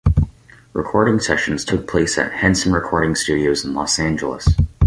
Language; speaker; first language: English; native; English